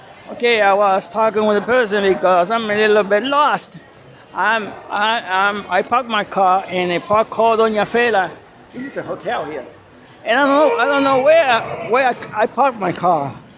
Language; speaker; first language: English; non-native, local second language; Spanish